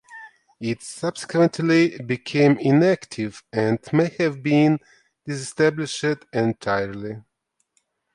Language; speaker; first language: English; non-native, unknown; Ukrainian